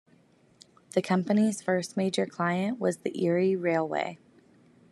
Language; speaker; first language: English; native; English